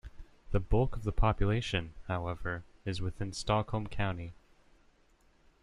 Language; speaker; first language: English; native; English